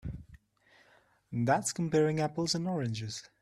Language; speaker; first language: English; non-native, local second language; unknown